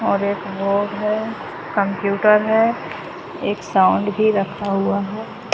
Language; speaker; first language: Hindi; native; Hindi